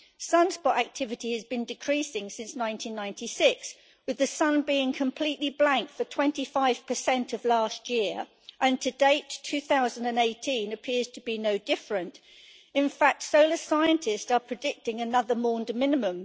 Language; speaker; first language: English; native; English